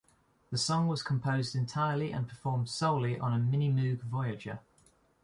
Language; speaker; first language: English; native; English